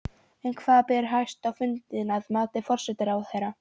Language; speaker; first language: Icelandic; non-native, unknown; Polish